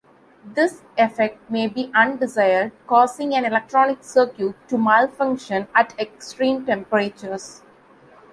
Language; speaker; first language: English; non-native, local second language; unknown